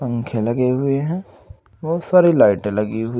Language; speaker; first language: Hindi; native; Hindi